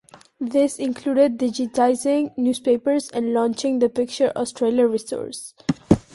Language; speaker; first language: English; non-native, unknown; Catalan